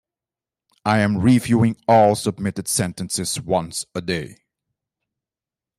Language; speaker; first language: English; non-native, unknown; Dutch